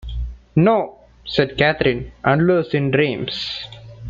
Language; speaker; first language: English; non-native, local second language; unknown